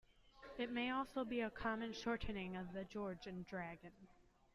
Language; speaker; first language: English; native; English